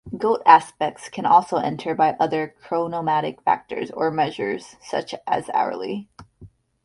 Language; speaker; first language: English; native; English